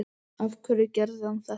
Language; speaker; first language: Icelandic; native; Icelandic